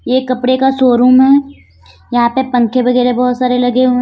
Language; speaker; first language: Hindi; native; Hindi